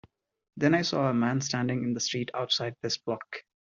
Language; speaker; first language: English; non-native, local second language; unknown